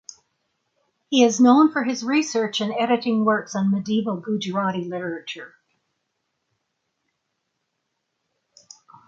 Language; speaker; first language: English; native; English